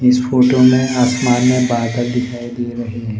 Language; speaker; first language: Hindi; non-native, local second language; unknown